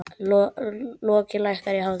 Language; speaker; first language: Icelandic; non-native, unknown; Catalan